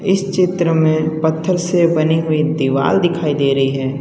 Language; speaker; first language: Hindi; non-native, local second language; Gujarati